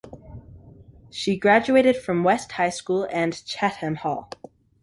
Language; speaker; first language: English; native; English